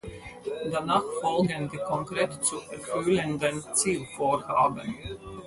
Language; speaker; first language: German; non-native, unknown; Latvian